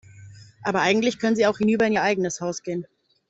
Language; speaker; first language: German; native; German